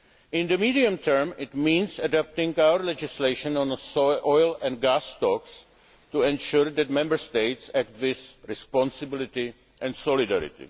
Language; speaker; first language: English; non-native, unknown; Czech